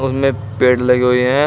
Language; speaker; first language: Hindi; native; Hindi